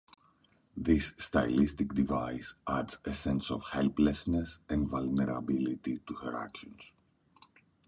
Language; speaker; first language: English; non-native, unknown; Greek